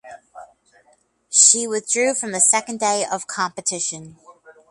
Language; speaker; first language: English; native; English